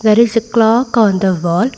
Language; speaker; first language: English; non-native, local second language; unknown